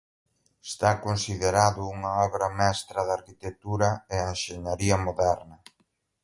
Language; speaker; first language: Galician; native; Galician